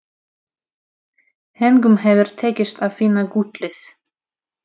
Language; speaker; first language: Icelandic; non-native, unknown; Russian